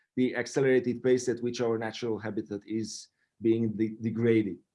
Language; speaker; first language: English; non-native, fluent; Romanian